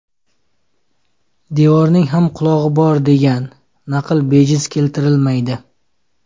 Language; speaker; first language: Uzbek; native; Uzbek